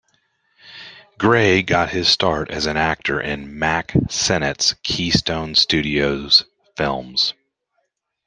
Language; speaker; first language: English; native; English